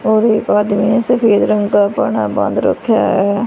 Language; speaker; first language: Hindi; native; Hindi